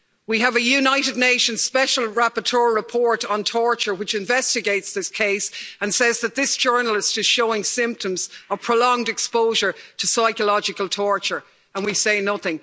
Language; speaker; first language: English; native; English